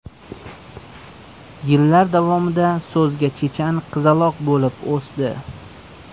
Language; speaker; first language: Uzbek; native; Uzbek